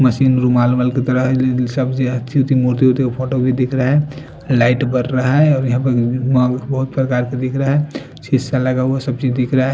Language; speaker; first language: Hindi; non-native, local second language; Bhojpuri